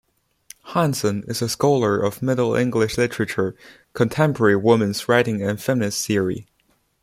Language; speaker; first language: English; non-native, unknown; Chinese